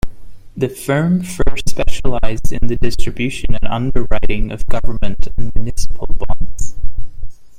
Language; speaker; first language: English; non-native, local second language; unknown